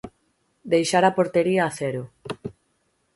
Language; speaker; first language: Galician; native; Galician